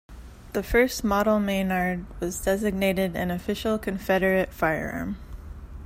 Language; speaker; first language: English; native; English